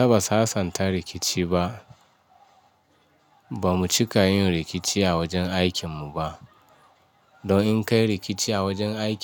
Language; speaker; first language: Hausa; non-native, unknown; Yoruba